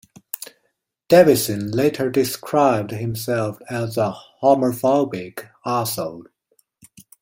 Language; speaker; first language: English; non-native, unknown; Chinese